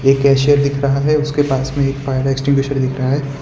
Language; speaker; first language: Hindi; non-native, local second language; Gujarati